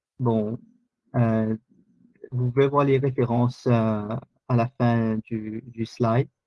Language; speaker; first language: French; non-native, local second language; Morisyen